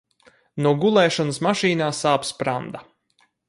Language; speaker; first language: Latvian; native; Latvian